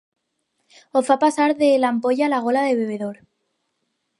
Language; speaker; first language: Catalan; non-native, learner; Spanish